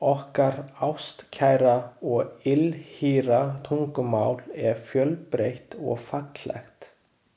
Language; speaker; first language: Icelandic; non-native, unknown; Chinese